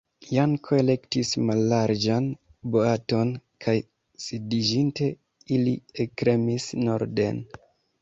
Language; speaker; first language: Esperanto; non-native, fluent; Kinyarwanda